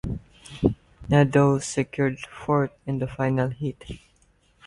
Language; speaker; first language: English; non-native, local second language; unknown